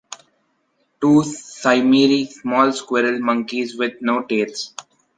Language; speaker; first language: English; non-native, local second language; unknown